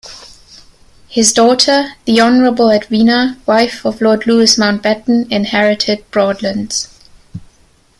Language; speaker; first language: English; non-native, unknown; German